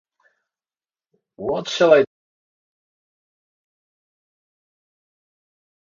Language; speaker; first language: English; native; English